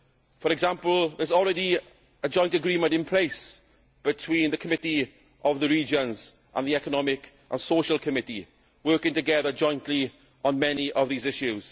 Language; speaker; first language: English; native; English